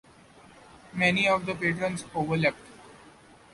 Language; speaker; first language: English; non-native, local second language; Marathi